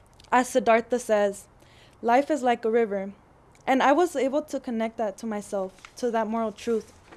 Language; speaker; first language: English; early bilingual, other home language; Spanish